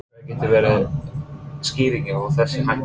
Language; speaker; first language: Icelandic; non-native, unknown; English